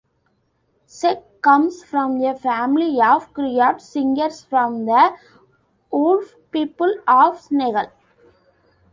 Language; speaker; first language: English; non-native, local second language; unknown